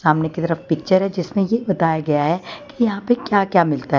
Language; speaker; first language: Hindi; non-native, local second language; Gujarati